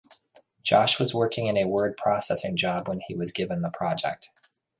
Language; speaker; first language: English; native; English